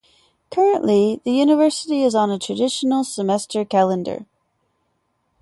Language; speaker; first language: English; native; English